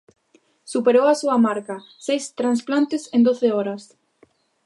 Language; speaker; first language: Galician; native; Galician